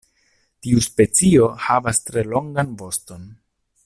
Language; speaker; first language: Esperanto; non-native, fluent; Italian